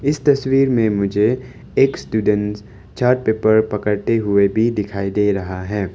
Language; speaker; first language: Hindi; non-native, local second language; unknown